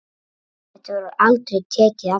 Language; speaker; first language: Icelandic; native; Icelandic